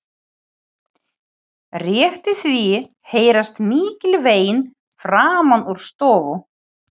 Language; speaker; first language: Icelandic; non-native, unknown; Ukrainian